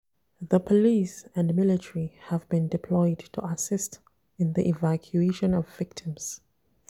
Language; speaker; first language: English; non-native, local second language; Hausa